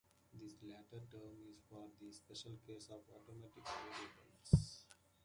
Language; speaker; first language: English; native; English